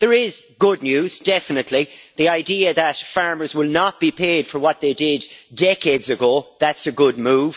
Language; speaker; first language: English; native; English